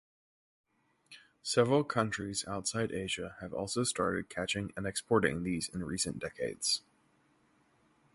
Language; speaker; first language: English; native; English